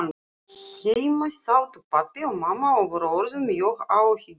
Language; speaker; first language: Icelandic; non-native, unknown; Russian